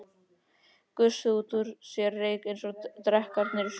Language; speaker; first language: Icelandic; native; Icelandic